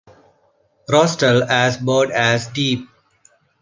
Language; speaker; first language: English; non-native, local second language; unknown